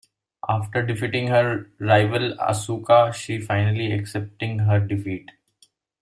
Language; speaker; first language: English; non-native, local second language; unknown